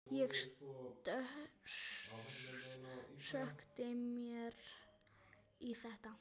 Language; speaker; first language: Icelandic; native; Icelandic